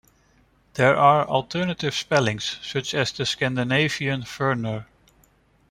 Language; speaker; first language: English; non-native, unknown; Dutch